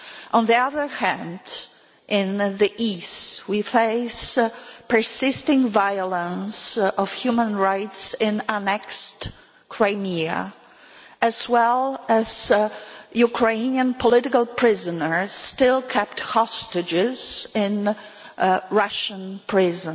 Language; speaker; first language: English; non-native, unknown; Polish